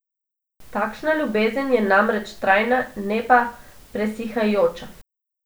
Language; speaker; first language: Slovenian; non-native, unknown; Macedonian